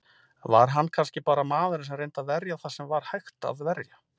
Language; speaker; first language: Icelandic; native; Icelandic